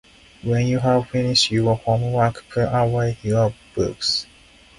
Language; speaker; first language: English; non-native, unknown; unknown